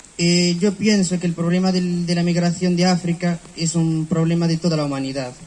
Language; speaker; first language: Spanish; non-native, fluent; Berber languages